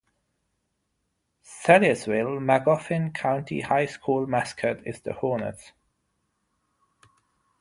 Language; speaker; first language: English; non-native, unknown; German